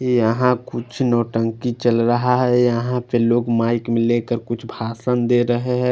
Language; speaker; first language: Hindi; non-native, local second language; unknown